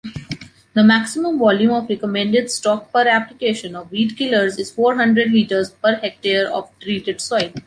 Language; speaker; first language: English; non-native, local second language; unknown